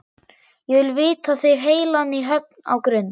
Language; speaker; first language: Icelandic; non-native, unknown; German